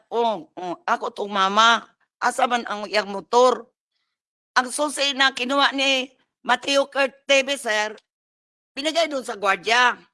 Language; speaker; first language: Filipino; non-native, local second language; Cebuano